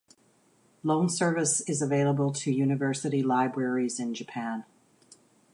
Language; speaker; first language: English; native; English